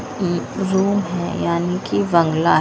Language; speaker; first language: Hindi; non-native, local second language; Punjabi